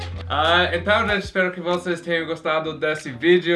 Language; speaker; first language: Portuguese; non-native, learner; English